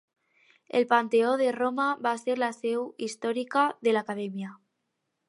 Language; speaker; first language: Catalan; non-native, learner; Spanish